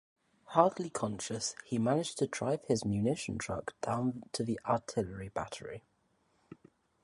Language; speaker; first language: English; native; English